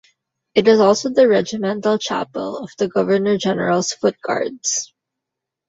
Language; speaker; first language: English; non-native, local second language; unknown